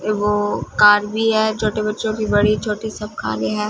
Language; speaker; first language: Hindi; non-native, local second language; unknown